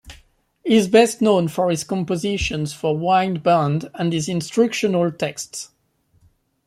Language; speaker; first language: English; non-native, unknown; French